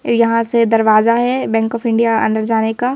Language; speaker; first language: Hindi; native; Hindi